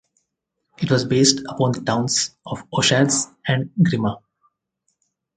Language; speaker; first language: English; non-native, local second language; Telugu